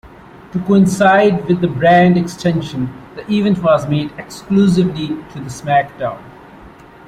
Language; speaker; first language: English; non-native, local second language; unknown